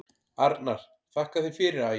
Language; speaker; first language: Icelandic; native; Icelandic